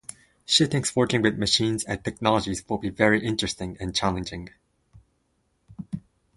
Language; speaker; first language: English; non-native, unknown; Japanese